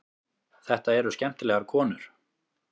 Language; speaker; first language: Icelandic; native; Icelandic